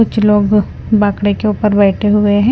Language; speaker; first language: Hindi; non-native, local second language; Marathi